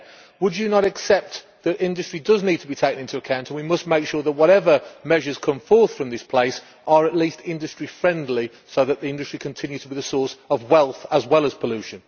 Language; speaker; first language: English; native; English